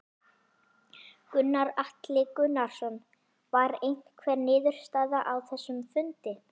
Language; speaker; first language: Icelandic; native; Icelandic